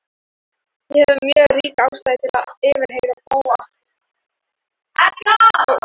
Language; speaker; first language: Icelandic; non-native, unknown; Thai